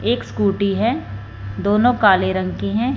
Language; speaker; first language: Hindi; non-native, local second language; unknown